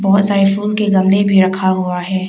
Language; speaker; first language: Hindi; non-native, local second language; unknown